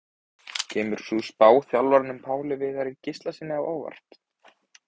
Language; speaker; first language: Icelandic; native; Icelandic